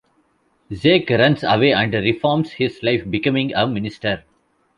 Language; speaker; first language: English; non-native, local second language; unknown